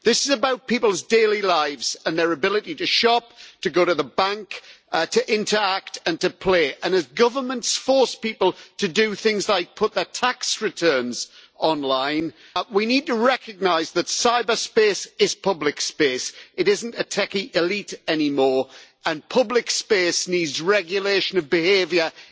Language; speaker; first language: English; native; English